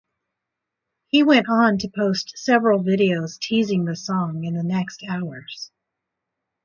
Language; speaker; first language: English; native; English